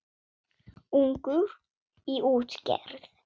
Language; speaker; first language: Icelandic; non-native, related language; Swedish